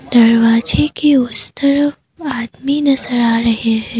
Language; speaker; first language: Hindi; non-native, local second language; Assamese